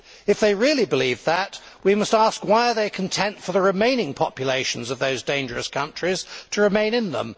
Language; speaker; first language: English; native; English